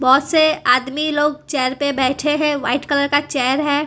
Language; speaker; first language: Hindi; non-native, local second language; Gujarati